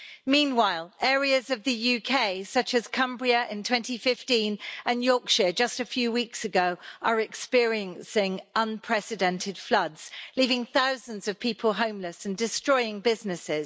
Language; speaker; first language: English; native; English